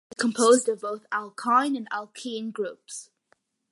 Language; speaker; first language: English; early bilingual, other home language; Malayalam